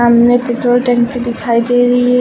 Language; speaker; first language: Hindi; native; Hindi